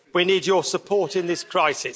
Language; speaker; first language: English; native; English